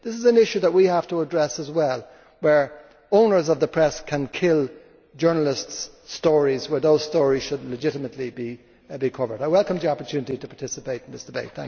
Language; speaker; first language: English; native; English